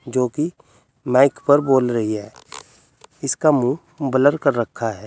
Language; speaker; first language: Hindi; native; Hindi